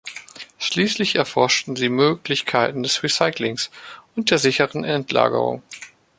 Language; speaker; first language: German; native; German